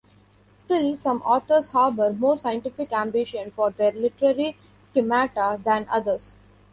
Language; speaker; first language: English; non-native, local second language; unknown